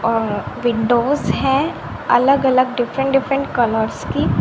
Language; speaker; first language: Hindi; native; Hindi